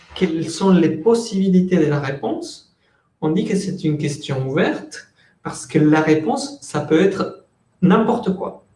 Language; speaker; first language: French; non-native, fluent; Spanish